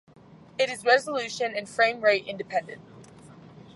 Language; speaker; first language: English; native; English